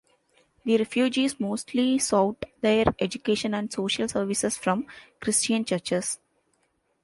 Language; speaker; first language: English; non-native, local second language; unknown